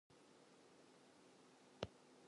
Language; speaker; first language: English; non-native, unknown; Japanese